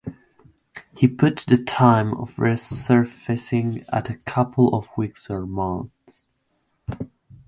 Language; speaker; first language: English; non-native, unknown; Italian